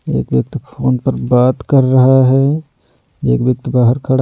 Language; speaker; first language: Hindi; native; Hindi